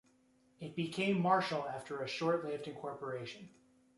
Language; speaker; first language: English; native; English